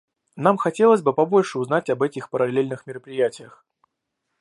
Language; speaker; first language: Russian; native; Russian